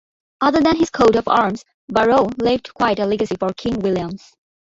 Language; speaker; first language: English; non-native, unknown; Bangla